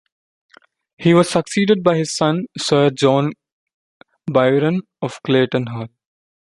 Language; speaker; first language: English; non-native, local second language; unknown